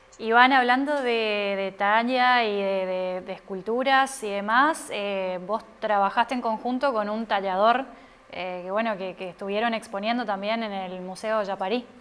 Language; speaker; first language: Spanish; native; Spanish